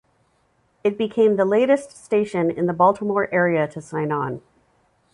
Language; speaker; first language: English; native; English